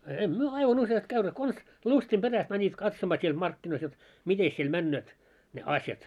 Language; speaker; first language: Finnish; early bilingual, heritage; Finnish